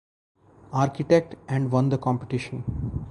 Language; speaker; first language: English; non-native, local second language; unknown